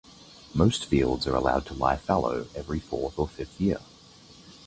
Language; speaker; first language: English; native; English